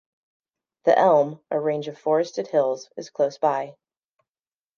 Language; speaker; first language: English; native; English